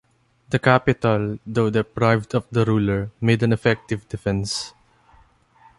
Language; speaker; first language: English; non-native, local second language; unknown